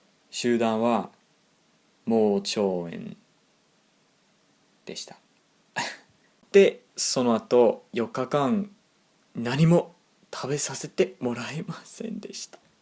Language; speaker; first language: Japanese; non-native, fluent; English